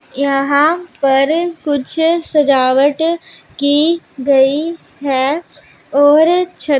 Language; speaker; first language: Hindi; non-native, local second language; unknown